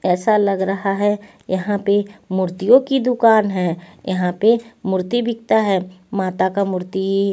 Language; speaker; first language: Hindi; non-native, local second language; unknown